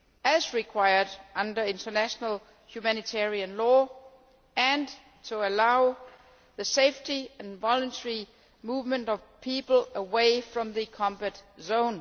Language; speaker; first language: English; non-native, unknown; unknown